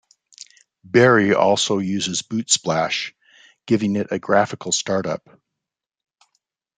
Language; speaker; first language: English; native; English